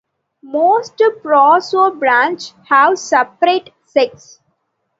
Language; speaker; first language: English; non-native, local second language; Tamil